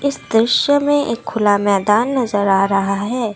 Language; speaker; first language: Hindi; non-native, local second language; Assamese